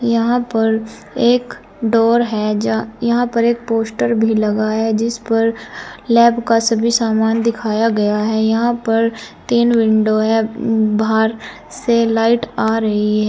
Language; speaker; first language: Hindi; native; Hindi